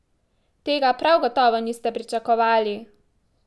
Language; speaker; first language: Slovenian; native; Slovenian